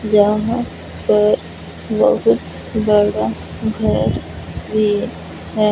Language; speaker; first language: Hindi; non-native, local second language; Punjabi